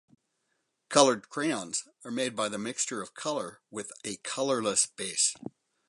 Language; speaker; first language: English; native; English